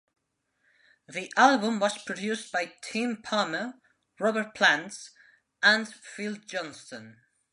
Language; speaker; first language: English; non-native, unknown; Spanish